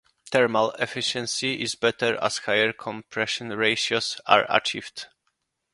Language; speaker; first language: English; non-native, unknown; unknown